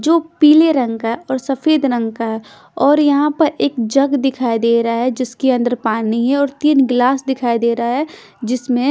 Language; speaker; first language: Hindi; non-native, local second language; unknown